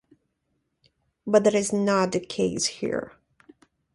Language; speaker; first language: English; native; English